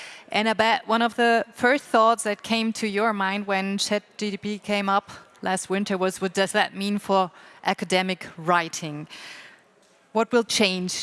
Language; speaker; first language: English; non-native, fluent; German